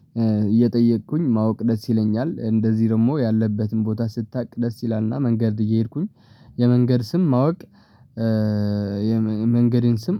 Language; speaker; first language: Amharic; non-native, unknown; Tigrinya